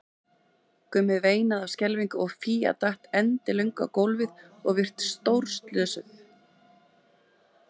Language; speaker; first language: Icelandic; native; Icelandic